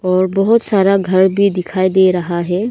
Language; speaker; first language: Hindi; non-native, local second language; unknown